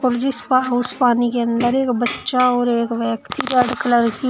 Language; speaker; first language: Hindi; native; Hindi